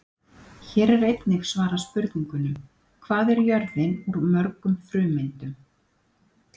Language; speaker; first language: Icelandic; native; Icelandic